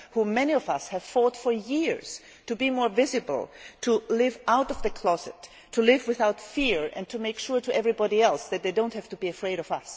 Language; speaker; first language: English; non-native, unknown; German